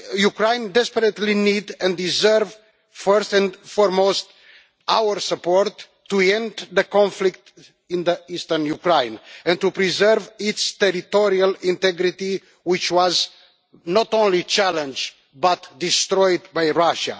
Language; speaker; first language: English; non-native, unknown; Romanian